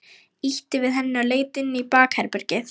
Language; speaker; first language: Icelandic; non-native, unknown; Lithuanian